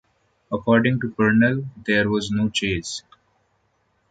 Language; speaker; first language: English; non-native, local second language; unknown